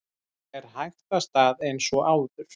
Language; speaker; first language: Icelandic; native; Icelandic